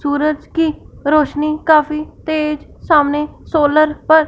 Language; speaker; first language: Hindi; non-native, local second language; Punjabi